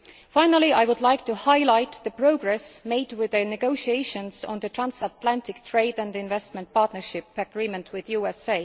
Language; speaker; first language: English; non-native, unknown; Estonian